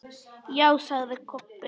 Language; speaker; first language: Icelandic; non-native, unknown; Polish